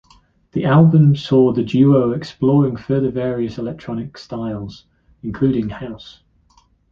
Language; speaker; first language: English; native; English